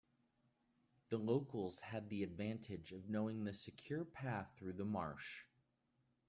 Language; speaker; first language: English; native; English